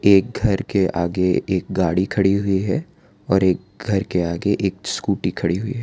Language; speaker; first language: Hindi; non-native, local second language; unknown